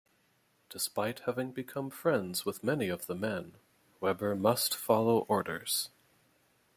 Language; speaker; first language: English; native; English